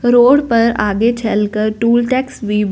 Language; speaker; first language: Hindi; non-native, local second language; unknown